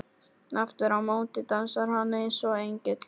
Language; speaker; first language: Icelandic; non-native, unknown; Polish